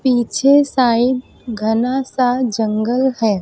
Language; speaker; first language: Hindi; native; Hindi